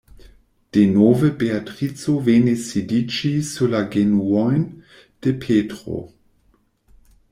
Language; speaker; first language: Esperanto; non-native, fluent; German